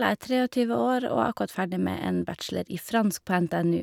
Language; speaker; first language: Norwegian; native; Norwegian